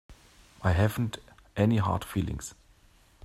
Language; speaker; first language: English; native; English